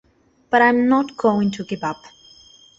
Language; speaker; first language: English; non-native, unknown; Spanish